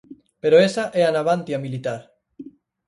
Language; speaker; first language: Galician; native; Galician